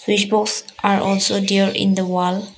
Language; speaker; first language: English; non-native, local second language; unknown